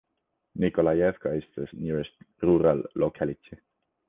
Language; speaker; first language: English; non-native, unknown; Estonian